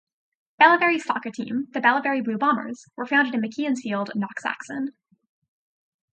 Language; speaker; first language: English; native; English